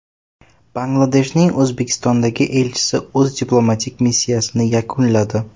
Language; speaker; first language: Uzbek; native; Uzbek